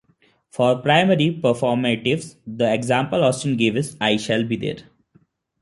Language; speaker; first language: English; non-native, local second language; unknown